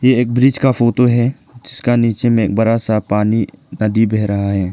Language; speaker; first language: Hindi; non-native, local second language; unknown